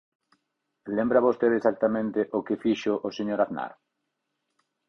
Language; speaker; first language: Galician; native; Galician